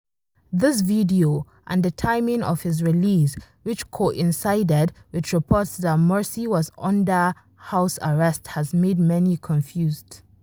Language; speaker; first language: English; non-native, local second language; Hausa